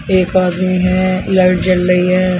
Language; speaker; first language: Hindi; native; Hindi